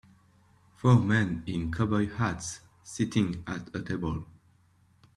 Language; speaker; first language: English; native; English